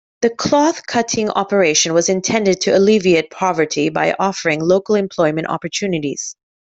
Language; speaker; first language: English; native; English